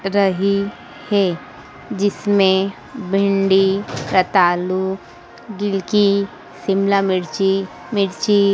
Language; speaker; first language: Hindi; native; Hindi